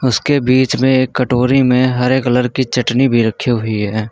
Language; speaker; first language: Hindi; native; Hindi